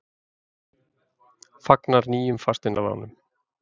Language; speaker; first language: Icelandic; native; Icelandic